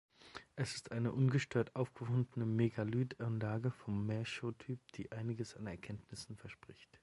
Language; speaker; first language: German; native; German